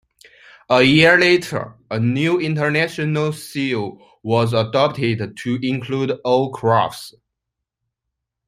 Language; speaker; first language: English; non-native, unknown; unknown